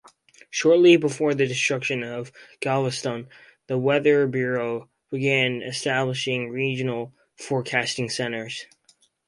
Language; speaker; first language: English; native; English